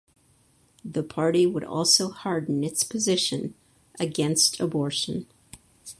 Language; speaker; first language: English; native; English